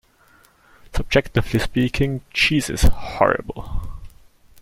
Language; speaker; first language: English; non-native, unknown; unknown